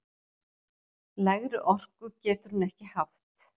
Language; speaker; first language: Icelandic; native; Icelandic